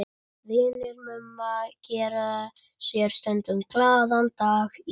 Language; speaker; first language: Icelandic; native; Icelandic